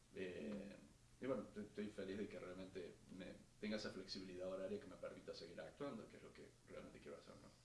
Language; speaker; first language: Spanish; native; Spanish